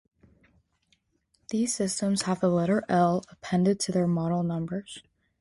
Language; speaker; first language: English; native; English